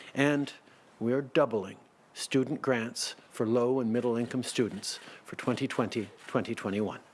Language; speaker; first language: English; early bilingual, other home language; French